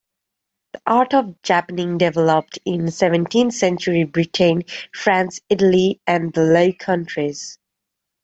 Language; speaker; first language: English; native; English